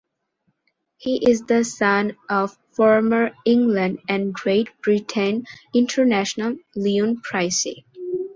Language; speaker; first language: English; non-native, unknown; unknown